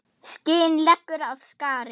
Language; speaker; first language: Icelandic; non-native, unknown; German